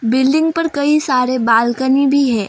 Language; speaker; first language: Hindi; non-native, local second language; Assamese